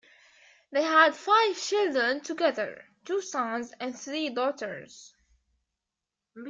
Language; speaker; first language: English; native; English